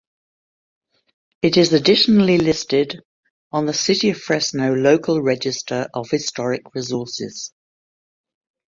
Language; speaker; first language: English; native; English